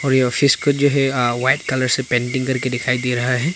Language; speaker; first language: Hindi; non-native, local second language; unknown